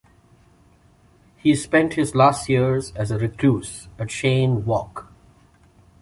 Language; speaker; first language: English; non-native, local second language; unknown